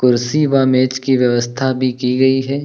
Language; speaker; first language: Hindi; native; Hindi